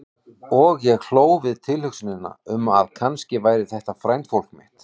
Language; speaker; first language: Icelandic; native; Icelandic